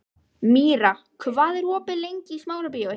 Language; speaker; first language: Icelandic; native; Icelandic